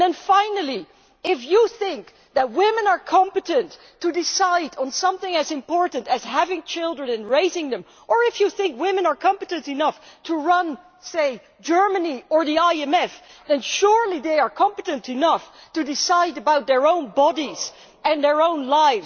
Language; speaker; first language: English; non-native, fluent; Dutch